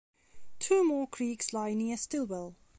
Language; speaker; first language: English; non-native, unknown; Belarusian